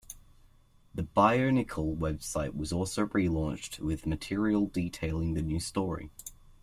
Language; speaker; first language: English; native; English